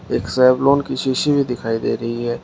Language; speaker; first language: Hindi; native; Hindi